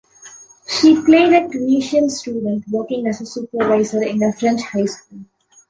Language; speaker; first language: English; non-native, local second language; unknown